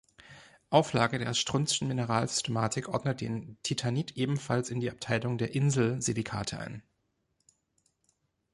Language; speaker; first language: German; native; German